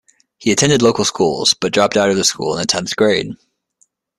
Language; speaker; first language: English; native; English